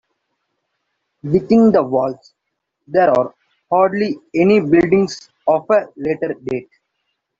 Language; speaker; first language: English; non-native, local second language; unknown